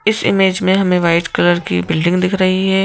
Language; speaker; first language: Hindi; native; Hindi